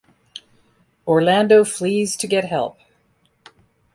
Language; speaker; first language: English; native; English